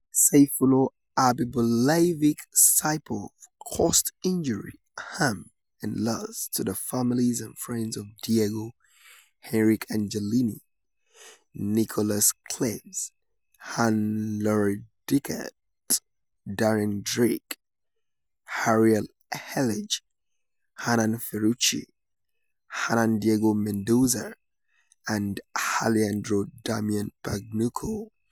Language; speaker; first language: English; non-native, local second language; Yoruba